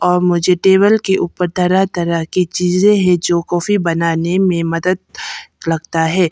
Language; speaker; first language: Hindi; non-native, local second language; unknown